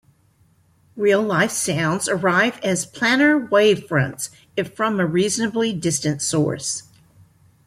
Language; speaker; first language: English; native; English